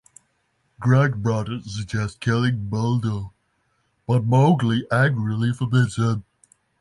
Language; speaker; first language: English; non-native, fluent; Norwegian